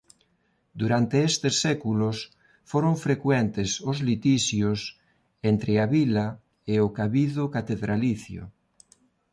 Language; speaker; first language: Galician; non-native, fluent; Spanish